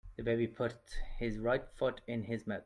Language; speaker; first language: English; native; English